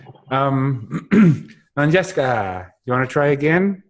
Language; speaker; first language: English; native; English